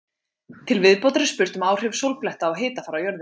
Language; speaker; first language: Icelandic; native; Icelandic